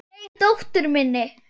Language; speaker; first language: Icelandic; non-native, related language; Swedish